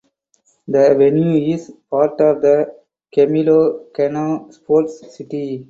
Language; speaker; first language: English; non-native, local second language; Tamil